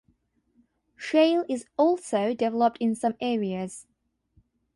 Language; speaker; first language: English; non-native, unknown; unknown